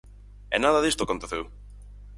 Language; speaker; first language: Galician; native; Galician